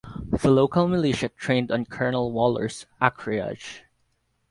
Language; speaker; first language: English; non-native, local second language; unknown